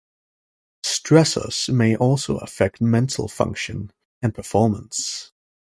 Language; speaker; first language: English; native; English